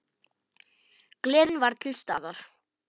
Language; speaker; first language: Icelandic; non-native, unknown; Polish